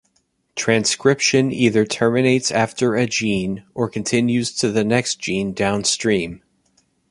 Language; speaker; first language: English; native; English